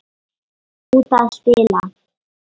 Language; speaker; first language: Icelandic; non-native, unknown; Lithuanian